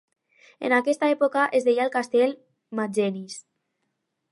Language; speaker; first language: Catalan; non-native, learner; Spanish